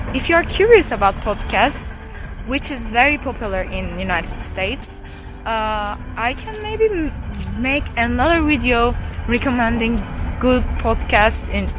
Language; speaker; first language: English; non-native, fluent; Turkish